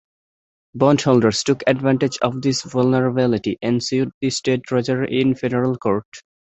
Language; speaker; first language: English; non-native, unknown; Bangla